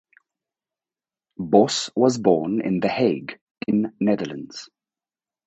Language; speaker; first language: English; native; English